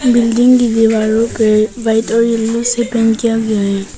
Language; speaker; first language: Hindi; non-native, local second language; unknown